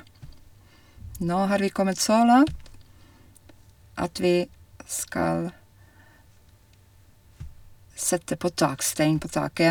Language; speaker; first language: Norwegian; non-native, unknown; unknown